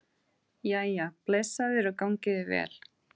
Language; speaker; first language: Icelandic; non-native, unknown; Portuguese